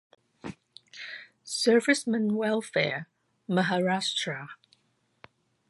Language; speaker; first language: English; non-native, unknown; Cantonese